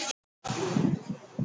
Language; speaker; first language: Icelandic; non-native, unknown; Russian